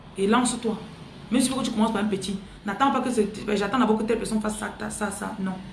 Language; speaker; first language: French; non-native, local second language; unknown